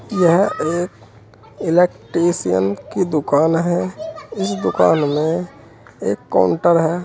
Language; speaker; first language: Hindi; native; Hindi